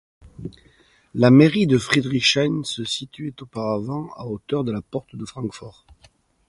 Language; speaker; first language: French; native; French